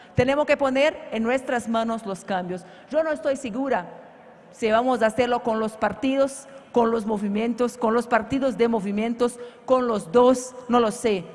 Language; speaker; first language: Spanish; non-native, related language; Portuguese